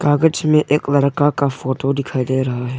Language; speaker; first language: Hindi; non-native, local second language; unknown